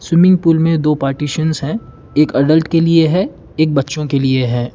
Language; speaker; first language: Hindi; non-native, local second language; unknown